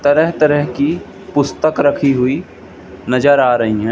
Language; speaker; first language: Hindi; native; Hindi